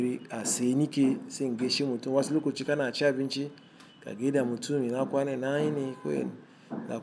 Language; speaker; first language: Hausa; non-native, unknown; Igbo